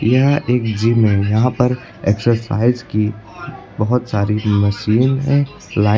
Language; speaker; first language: Hindi; native; Hindi